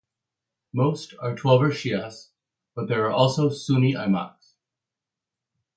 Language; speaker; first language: English; native; English